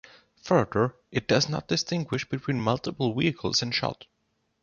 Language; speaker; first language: English; non-native, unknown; German